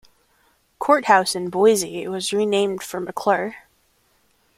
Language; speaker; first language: English; native; English